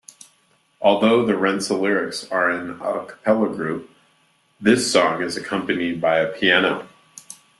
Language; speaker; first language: English; native; English